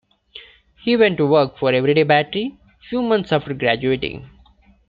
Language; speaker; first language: English; non-native, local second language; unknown